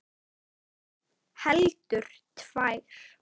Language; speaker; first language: Icelandic; native; Icelandic